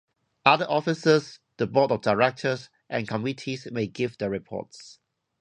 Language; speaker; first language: English; non-native, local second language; Cantonese